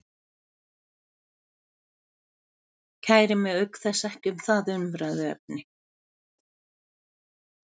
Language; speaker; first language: Icelandic; native; Icelandic